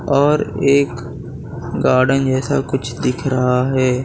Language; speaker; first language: Hindi; non-native, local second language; Gujarati